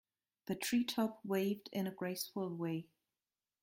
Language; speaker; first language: English; non-native, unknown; German